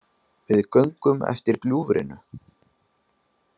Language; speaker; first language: Icelandic; native; Icelandic